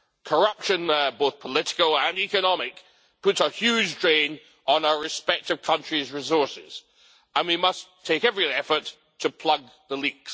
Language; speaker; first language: English; native; English